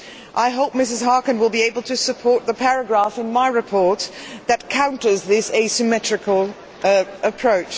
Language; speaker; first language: English; non-native, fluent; Dutch